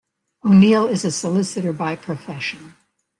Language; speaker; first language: English; native; English